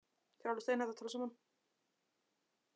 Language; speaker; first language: Icelandic; native; Icelandic